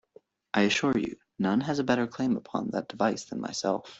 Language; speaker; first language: English; native; English